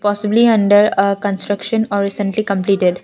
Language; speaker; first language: English; non-native, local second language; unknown